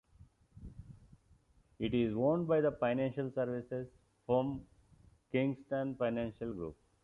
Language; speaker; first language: English; non-native, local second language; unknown